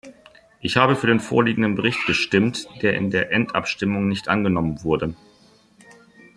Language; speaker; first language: German; native; German